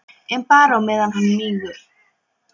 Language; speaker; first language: Icelandic; non-native, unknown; Polish